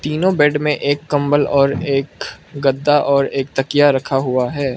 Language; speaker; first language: Hindi; non-native, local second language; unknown